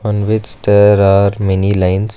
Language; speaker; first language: English; non-native, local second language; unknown